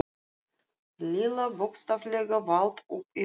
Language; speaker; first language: Icelandic; non-native, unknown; Russian